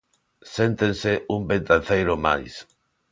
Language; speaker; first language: Galician; non-native, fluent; Spanish